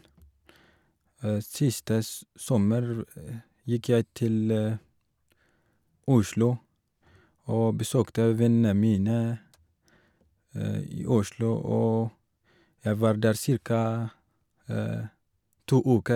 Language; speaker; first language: Norwegian; non-native, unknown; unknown